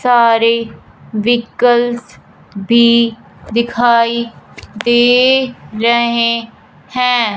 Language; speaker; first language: Hindi; non-native, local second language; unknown